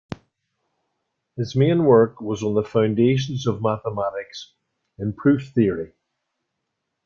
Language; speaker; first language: English; native; English